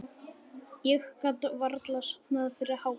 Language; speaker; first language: Icelandic; native; Icelandic